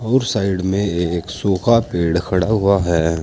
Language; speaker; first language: Hindi; native; Hindi